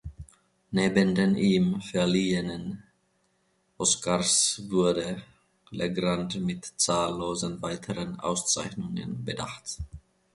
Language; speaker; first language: German; non-native, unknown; Finnish